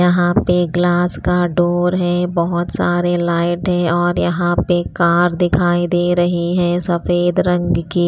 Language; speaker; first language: Hindi; non-native, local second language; Punjabi